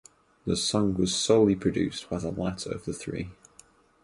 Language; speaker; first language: English; native; English